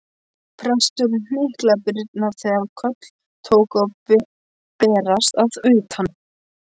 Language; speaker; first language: Icelandic; non-native, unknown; Polish